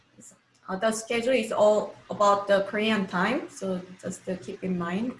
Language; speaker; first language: English; non-native, fluent; Korean